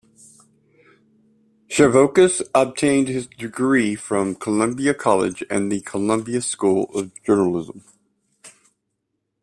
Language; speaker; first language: English; native; English